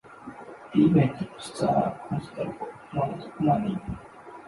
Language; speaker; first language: English; non-native, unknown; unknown